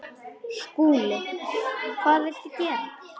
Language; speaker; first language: Icelandic; non-native, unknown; Polish